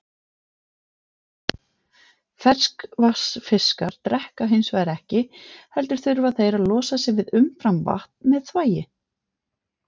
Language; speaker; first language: Icelandic; native; Icelandic